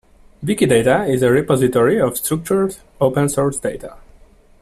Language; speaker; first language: English; non-native, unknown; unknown